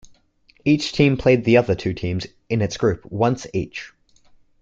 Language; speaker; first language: English; native; English